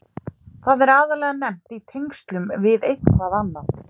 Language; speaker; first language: Icelandic; native; Icelandic